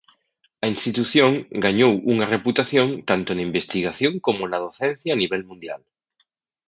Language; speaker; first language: Galician; native; Galician